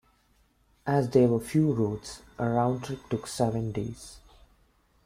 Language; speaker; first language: English; non-native, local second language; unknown